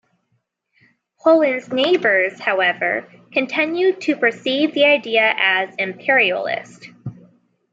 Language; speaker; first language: English; native; English